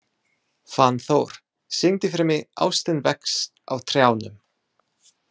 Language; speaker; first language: Icelandic; non-native, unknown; English